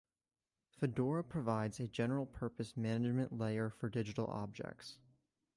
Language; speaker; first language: English; native; English